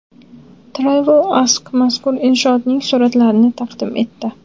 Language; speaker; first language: Uzbek; native; Uzbek